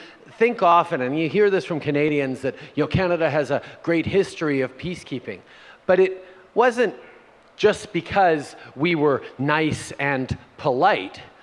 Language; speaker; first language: English; native; English